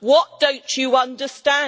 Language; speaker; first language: English; native; English